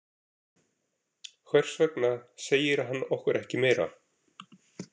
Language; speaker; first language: Icelandic; native; Icelandic